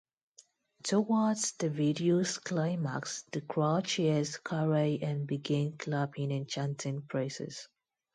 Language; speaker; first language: English; non-native, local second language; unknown